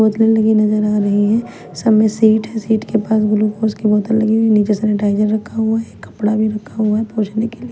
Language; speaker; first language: Hindi; non-native, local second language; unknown